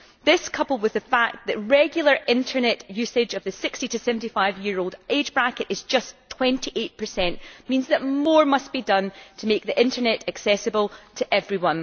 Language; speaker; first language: English; native; English